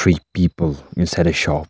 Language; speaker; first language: English; non-native, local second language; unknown